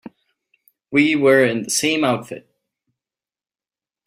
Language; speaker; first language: English; native; English